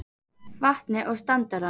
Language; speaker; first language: Icelandic; native; Icelandic